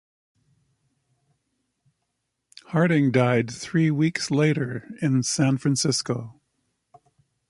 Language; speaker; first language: English; native; English